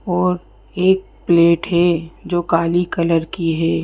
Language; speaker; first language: Hindi; native; Hindi